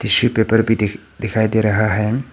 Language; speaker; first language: Hindi; non-native, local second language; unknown